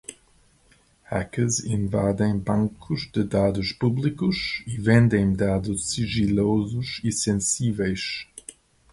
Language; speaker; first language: Portuguese; non-native, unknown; English